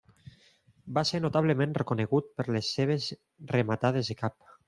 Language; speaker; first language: Catalan; non-native, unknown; Spanish